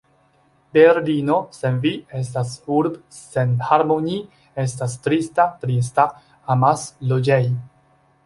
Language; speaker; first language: Esperanto; non-native, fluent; Chinese